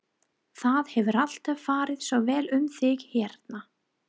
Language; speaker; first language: Icelandic; non-native, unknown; English